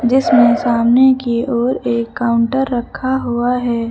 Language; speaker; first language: Hindi; native; Hindi